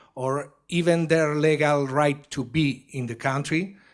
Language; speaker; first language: English; non-native, fluent; Spanish